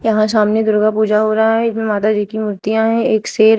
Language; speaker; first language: Hindi; native; Hindi